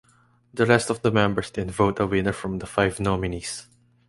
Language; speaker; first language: English; non-native, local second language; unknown